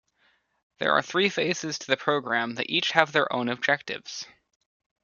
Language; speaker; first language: English; native; English